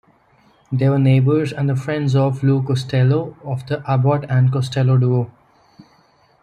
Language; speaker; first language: English; non-native, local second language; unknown